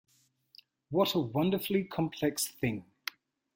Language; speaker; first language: English; native; English